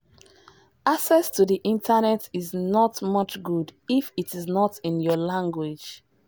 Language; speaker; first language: English; non-native, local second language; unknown